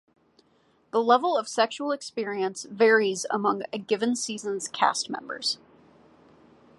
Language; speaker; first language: English; native; English